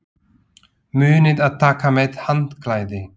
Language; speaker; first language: Icelandic; non-native, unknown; Slovak